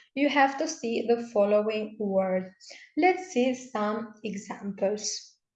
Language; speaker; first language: English; non-native, fluent; Italian